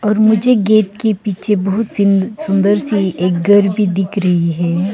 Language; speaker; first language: Hindi; non-native, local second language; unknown